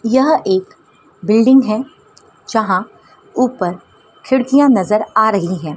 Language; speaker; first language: Hindi; native; Hindi